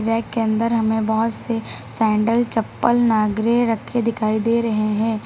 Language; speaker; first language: Hindi; native; Hindi